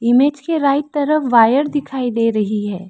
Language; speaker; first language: Hindi; non-native, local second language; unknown